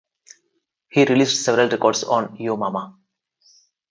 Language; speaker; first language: English; non-native, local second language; Telugu